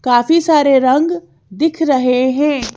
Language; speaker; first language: Hindi; native; Hindi